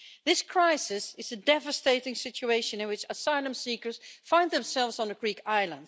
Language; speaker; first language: English; non-native, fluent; Dutch